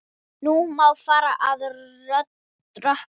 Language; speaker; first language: Icelandic; non-native, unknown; Thai